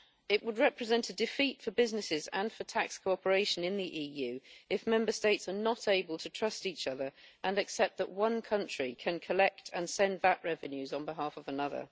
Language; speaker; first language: English; native; English